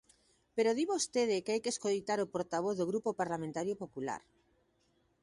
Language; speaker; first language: Galician; native; Galician